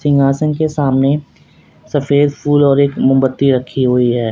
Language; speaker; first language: Hindi; native; Hindi